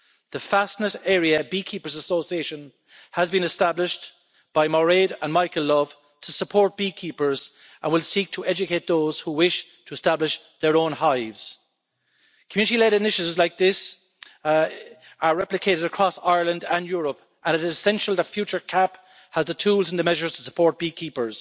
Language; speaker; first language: English; native; English